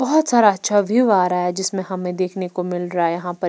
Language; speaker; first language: Hindi; non-native, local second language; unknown